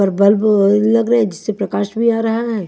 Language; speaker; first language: Hindi; native; Hindi